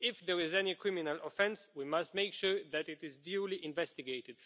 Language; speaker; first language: English; non-native, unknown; Romanian